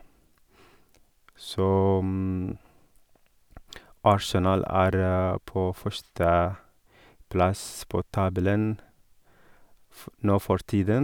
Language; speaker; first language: Norwegian; non-native, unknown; Oromo